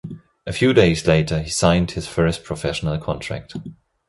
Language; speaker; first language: English; non-native, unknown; German